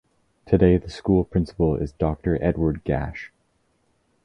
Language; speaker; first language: English; native; English